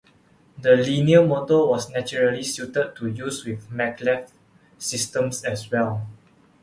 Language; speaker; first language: English; non-native, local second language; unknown